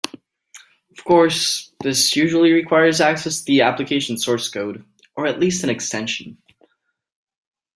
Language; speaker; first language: English; native; English